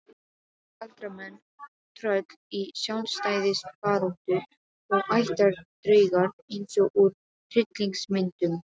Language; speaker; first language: Icelandic; non-native, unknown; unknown